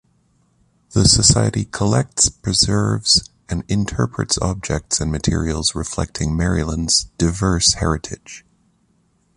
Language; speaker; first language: English; native; English